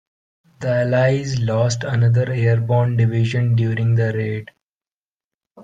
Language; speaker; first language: English; non-native, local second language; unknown